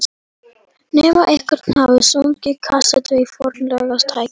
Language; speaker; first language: Icelandic; non-native, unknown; Polish